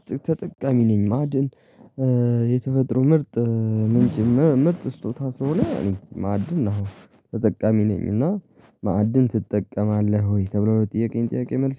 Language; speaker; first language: Amharic; non-native, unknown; Tigrinya